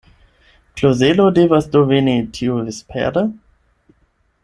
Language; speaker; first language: Esperanto; non-native, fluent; German